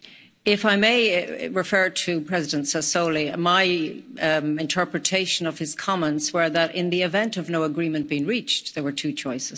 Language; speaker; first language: English; native; English